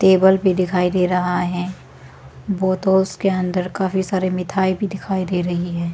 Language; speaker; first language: Hindi; early bilingual, other home language; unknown